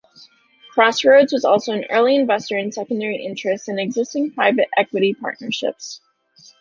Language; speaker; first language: English; native; English